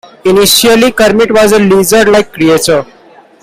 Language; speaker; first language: English; non-native, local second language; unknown